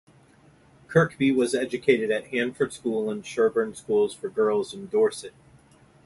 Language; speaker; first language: English; native; English